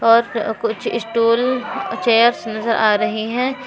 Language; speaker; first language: Hindi; native; Hindi